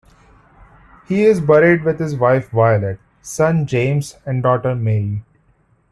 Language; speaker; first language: English; non-native, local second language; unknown